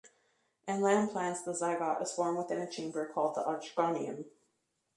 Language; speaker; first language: English; native; English